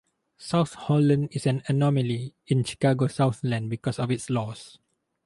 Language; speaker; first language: English; non-native, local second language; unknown